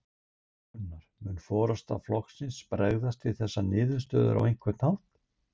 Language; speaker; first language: Icelandic; native; Icelandic